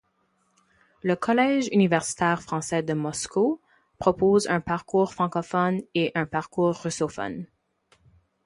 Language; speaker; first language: French; native; French